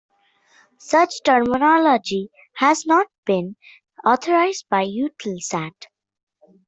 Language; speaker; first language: English; non-native, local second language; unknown